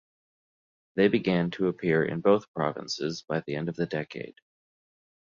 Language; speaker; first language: English; native; English